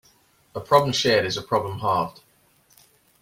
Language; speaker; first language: English; native; English